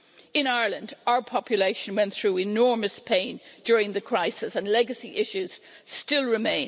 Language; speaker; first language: English; native; English